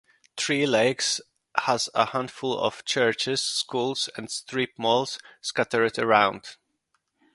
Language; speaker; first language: English; non-native, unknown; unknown